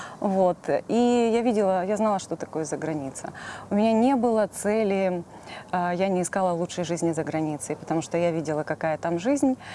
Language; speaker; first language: Russian; native; Russian